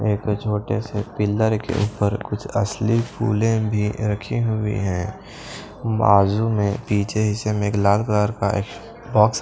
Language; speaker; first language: Hindi; non-native, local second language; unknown